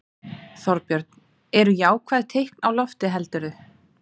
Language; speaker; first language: Icelandic; native; Icelandic